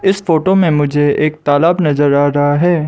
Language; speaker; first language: Hindi; non-native, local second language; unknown